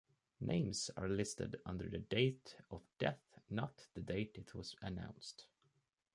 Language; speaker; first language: English; native; English